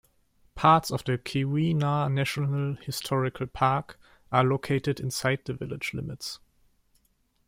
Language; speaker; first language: English; non-native, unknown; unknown